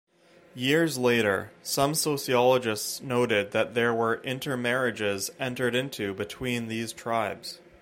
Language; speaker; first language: English; native; English